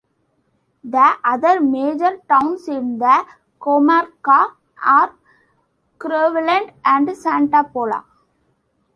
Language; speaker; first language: English; non-native, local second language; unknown